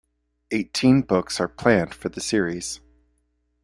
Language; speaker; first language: English; native; English